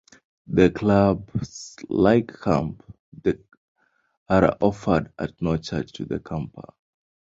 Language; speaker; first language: English; non-native, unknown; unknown